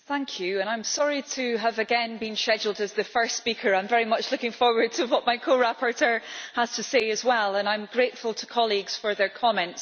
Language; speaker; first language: English; native; English